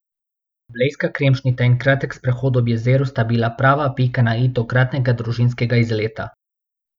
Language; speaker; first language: Slovenian; non-native, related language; Bosnian